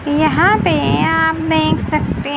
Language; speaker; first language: Hindi; native; Hindi